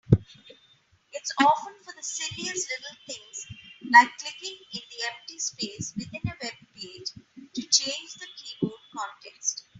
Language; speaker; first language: English; non-native, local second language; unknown